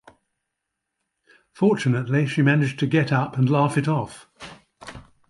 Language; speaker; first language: English; native; English